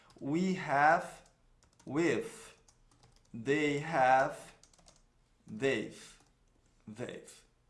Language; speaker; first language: English; non-native, fluent; Portuguese